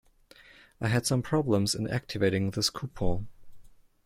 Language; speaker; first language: English; non-native, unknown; German